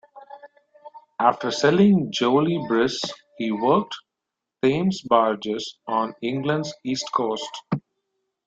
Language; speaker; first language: English; non-native, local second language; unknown